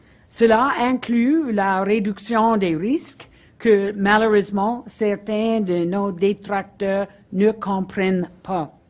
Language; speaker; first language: French; non-native, learner; English